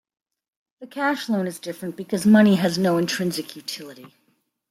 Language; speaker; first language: English; native; English